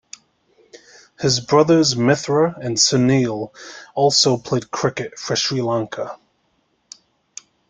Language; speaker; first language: English; native; English